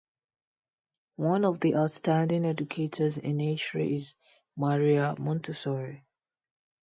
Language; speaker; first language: English; non-native, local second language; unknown